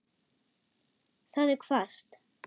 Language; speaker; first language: Icelandic; non-native, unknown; German